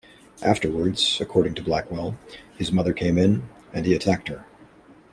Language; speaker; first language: English; native; English